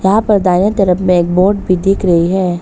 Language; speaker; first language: Hindi; early bilingual, other home language; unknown